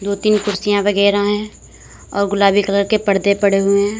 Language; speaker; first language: Hindi; native; Hindi